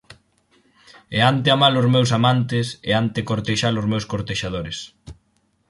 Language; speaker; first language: Galician; native; Galician